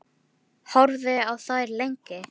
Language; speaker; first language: Icelandic; non-native, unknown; Filipino